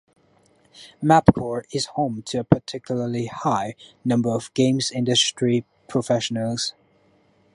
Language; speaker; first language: English; non-native, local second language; Cantonese